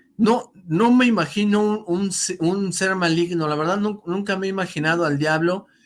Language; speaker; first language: Spanish; native; Spanish